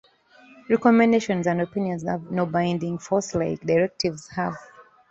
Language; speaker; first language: English; non-native, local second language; Ganda